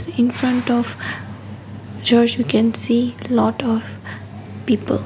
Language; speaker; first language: English; non-native, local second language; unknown